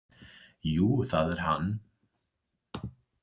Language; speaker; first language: Icelandic; non-native, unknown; English